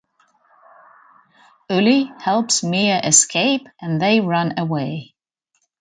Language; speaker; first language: English; non-native, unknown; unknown